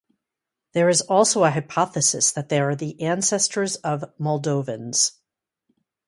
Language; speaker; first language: English; native; English